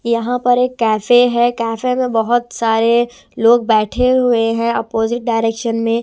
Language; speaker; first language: Hindi; non-native, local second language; Punjabi